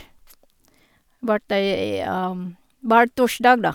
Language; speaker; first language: Norwegian; non-native, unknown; Filipino